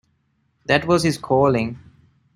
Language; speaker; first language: English; non-native, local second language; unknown